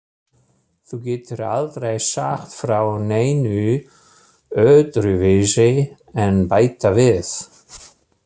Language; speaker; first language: Icelandic; non-native, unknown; German